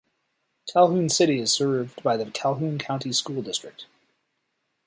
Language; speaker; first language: English; native; English